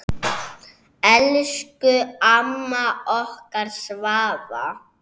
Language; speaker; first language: Icelandic; native; Icelandic